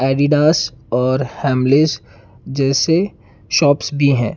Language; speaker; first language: Hindi; non-native, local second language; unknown